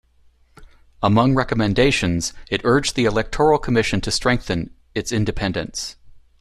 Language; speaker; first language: English; native; English